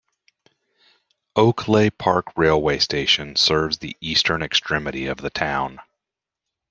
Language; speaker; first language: English; native; English